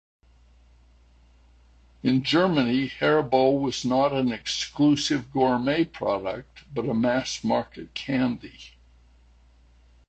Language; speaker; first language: English; native; English